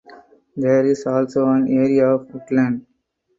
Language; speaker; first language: English; non-native, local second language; Tamil